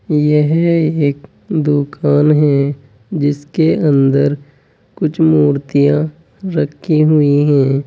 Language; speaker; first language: Hindi; native; Hindi